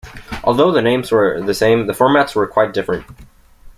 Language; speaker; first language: English; native; English